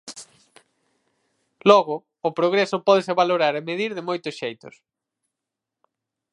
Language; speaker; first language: Galician; native; Galician